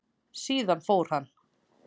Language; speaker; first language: Icelandic; native; Icelandic